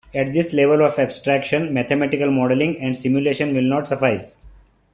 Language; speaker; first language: English; non-native, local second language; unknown